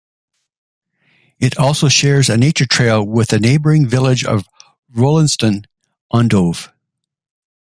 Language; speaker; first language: English; native; English